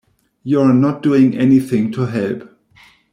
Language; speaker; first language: English; non-native, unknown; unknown